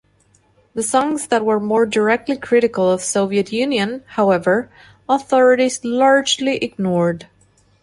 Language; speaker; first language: English; non-native, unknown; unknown